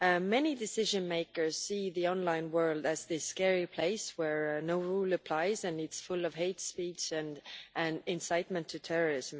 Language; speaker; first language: English; non-native, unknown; Estonian